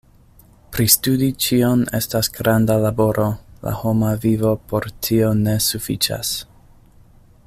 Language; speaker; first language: Esperanto; non-native, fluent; English